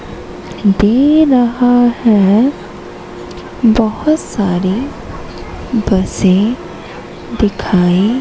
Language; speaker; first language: Hindi; native; Hindi